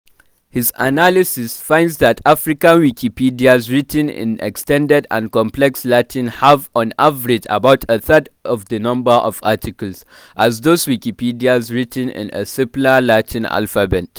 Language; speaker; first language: English; non-native, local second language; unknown